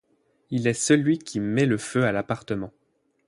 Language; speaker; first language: French; native; French